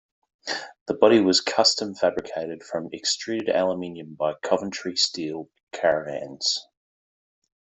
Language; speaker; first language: English; native; English